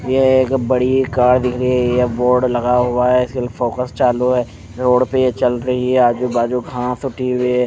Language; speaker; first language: Hindi; non-native, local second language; Punjabi